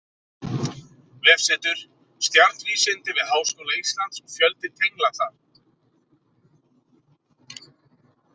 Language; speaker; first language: Icelandic; native; Icelandic